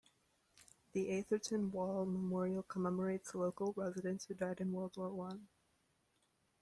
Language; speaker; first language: English; native; English